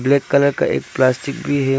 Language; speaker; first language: Hindi; early bilingual, other home language; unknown